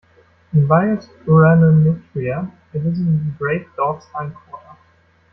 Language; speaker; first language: English; non-native, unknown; German